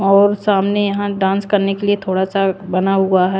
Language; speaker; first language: Hindi; non-native, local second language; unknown